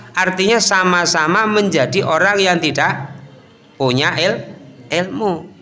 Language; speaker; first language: Indonesian; native; Indonesian